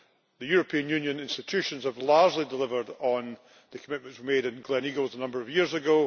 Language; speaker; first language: English; native; English